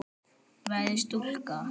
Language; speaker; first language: Icelandic; native; Icelandic